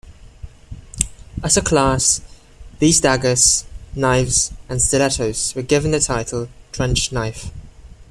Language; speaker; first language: English; non-native, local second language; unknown